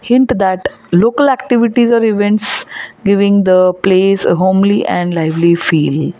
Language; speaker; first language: English; non-native, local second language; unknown